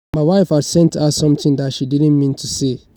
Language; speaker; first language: English; non-native, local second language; Yoruba